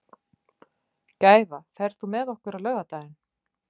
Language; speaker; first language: Icelandic; native; Icelandic